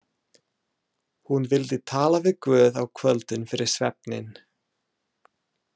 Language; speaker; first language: Icelandic; non-native, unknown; English